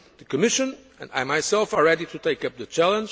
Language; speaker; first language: English; non-native, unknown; Portuguese